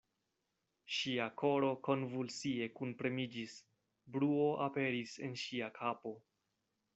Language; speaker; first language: Esperanto; non-native, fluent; Spanish